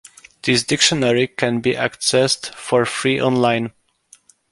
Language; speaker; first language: English; non-native, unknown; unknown